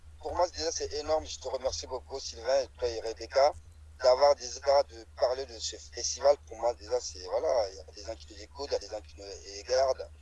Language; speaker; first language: French; non-native, local second language; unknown